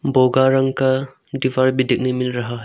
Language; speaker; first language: Hindi; non-native, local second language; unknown